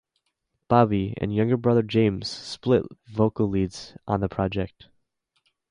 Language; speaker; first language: English; native; English